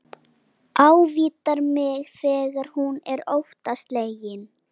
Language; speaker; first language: Icelandic; native; Icelandic